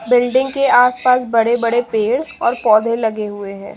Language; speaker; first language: Hindi; native; Hindi